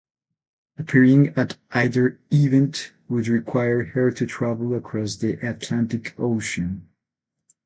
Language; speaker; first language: English; non-native, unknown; Spanish